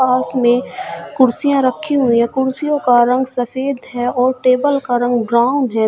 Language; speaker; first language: Hindi; native; Hindi